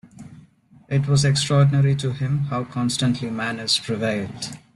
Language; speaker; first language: English; non-native, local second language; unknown